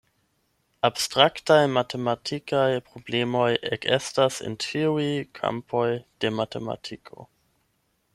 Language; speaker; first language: Esperanto; non-native, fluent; German